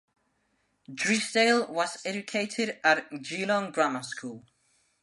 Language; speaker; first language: English; non-native, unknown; Spanish